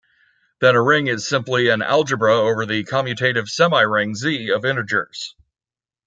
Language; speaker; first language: English; native; English